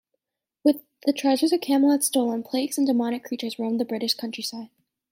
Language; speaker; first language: English; native; English